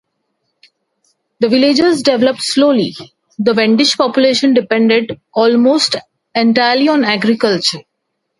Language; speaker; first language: English; non-native, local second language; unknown